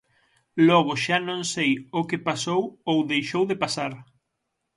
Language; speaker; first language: Galician; native; Galician